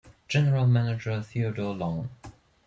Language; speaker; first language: English; non-native, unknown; German